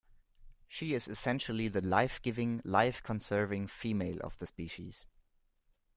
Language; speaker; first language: English; non-native, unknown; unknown